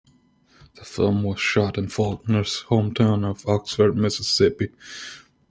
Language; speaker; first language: English; non-native, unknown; German